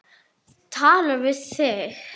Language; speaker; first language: Icelandic; non-native, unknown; Arabic